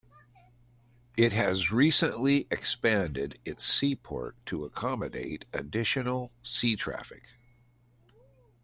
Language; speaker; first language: English; native; English